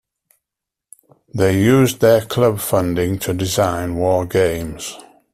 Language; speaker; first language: English; native; English